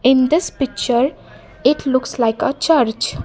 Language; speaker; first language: English; non-native, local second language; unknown